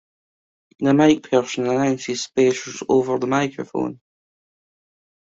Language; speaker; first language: English; native; English